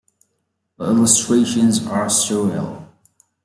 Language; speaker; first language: English; native; English